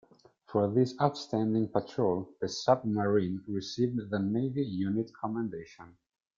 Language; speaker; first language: English; non-native, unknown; Italian